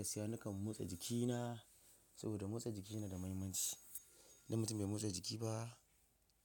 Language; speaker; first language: Hausa; non-native, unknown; Yoruba